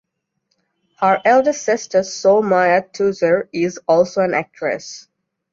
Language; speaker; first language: English; non-native, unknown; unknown